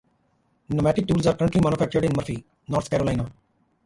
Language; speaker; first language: English; non-native, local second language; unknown